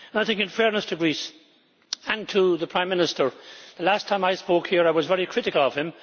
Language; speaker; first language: English; native; English